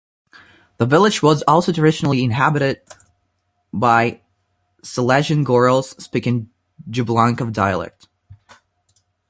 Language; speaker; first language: English; non-native, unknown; Russian